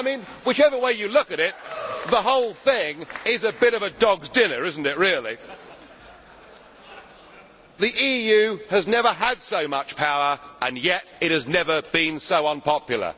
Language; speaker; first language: English; native; English